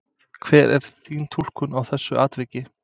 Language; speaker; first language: Icelandic; non-native, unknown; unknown